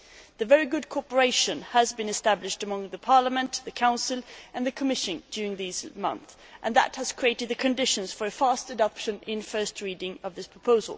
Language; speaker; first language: English; non-native, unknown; Swedish